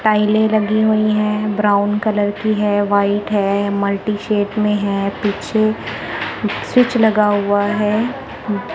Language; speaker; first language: Hindi; non-native, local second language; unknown